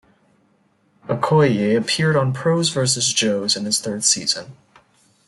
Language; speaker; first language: English; native; English